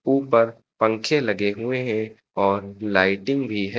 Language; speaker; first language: Hindi; native; Hindi